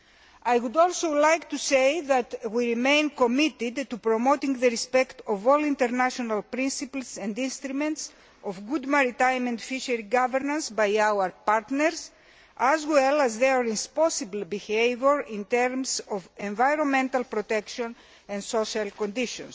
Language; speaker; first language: English; non-native, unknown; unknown